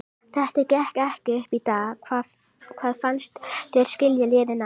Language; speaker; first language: Icelandic; native; Icelandic